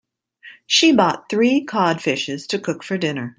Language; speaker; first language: English; native; English